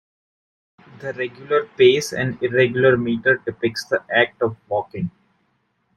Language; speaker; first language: English; non-native, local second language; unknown